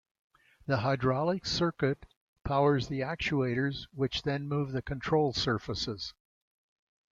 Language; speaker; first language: English; native; English